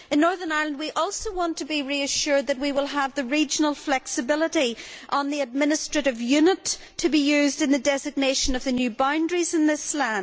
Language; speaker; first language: English; native; English